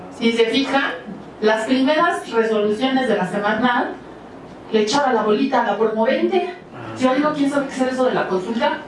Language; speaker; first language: Spanish; native; Spanish